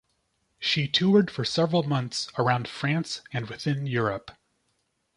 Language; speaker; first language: English; native; English